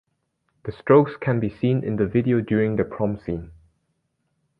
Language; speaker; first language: English; native; English